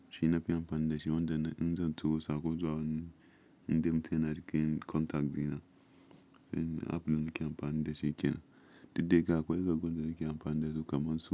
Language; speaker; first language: Hausa; non-native, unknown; Yoruba